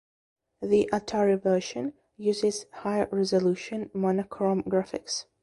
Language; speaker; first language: English; non-native, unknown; Belarusian